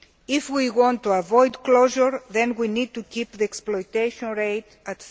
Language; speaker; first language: English; non-native, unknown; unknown